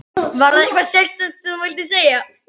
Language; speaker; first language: Icelandic; native; Icelandic